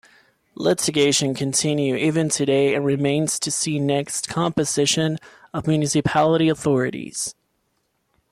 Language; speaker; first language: English; non-native, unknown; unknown